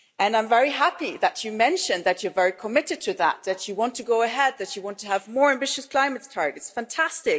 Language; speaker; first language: English; non-native, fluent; German